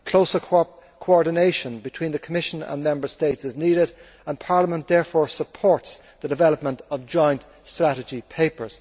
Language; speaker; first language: English; native; English